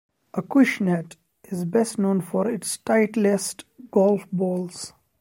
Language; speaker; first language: English; non-native, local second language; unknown